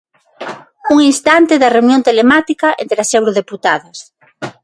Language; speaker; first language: Galician; non-native, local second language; Spanish